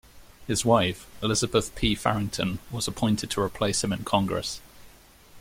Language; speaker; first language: English; native; English